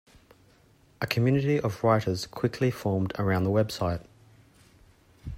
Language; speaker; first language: English; native; English